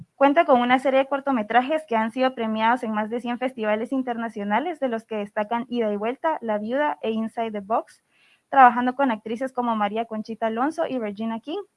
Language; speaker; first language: Spanish; native; Spanish